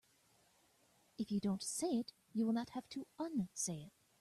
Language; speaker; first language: English; native; English